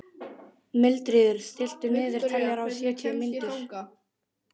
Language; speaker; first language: Icelandic; native; Icelandic